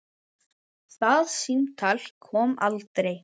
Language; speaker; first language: Icelandic; native; Icelandic